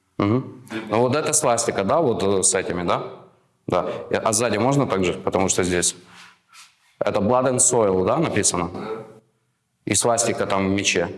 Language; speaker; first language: Russian; non-native, local second language; Ukrainian